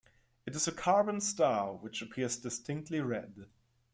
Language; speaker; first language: English; non-native, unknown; German